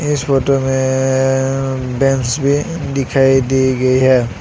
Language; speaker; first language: Hindi; non-native, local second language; Assamese